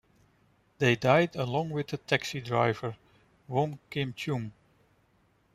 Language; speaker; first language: English; non-native, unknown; Dutch